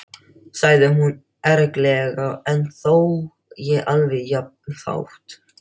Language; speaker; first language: Icelandic; non-native, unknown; Filipino